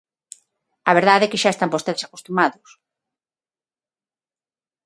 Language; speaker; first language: Galician; non-native, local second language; Spanish